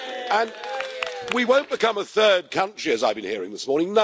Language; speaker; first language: English; native; English